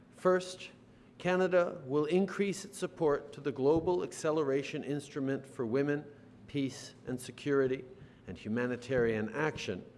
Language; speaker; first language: English; native; English